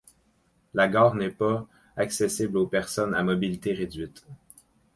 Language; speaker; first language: French; native; French